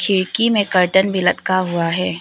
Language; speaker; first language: Hindi; non-native, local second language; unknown